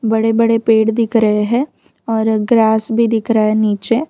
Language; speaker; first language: Hindi; non-native, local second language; Gujarati